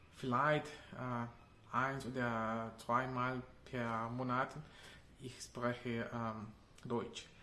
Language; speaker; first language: German; non-native, learner; Spanish